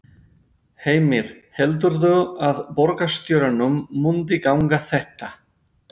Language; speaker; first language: Icelandic; non-native, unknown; Spanish